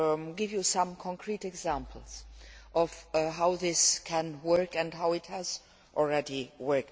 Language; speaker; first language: English; non-native, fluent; Luxembourgish